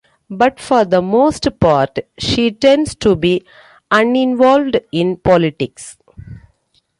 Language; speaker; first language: English; non-native, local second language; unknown